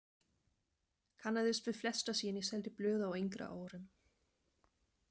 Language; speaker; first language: Icelandic; non-native, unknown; German